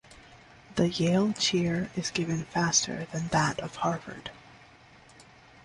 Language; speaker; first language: English; native; English